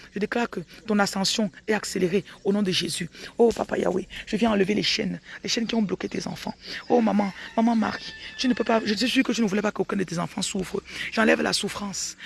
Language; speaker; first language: French; non-native, local second language; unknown